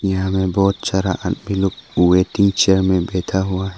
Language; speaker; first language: Hindi; non-native, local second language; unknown